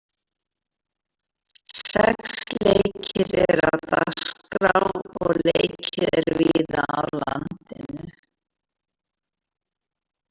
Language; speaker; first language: Icelandic; native; Icelandic